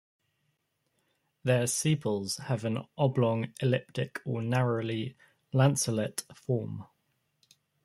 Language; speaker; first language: English; native; English